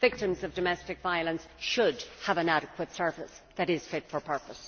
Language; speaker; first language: English; native; English